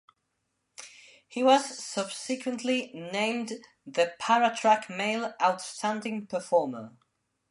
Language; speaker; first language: English; non-native, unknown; Spanish